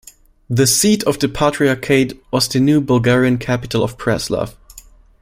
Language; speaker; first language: English; non-native, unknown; German